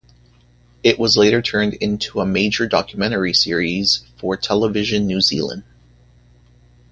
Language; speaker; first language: English; native; English